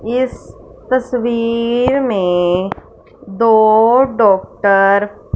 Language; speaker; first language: Hindi; non-native, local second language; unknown